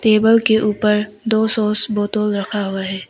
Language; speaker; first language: Hindi; non-native, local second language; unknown